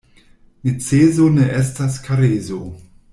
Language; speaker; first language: Esperanto; non-native, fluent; German